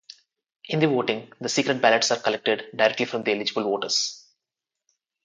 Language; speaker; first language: English; non-native, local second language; Telugu